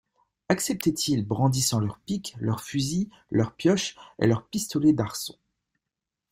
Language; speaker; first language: French; native; French